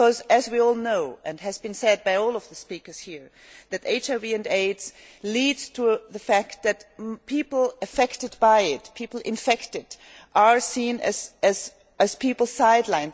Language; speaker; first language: English; non-native, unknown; German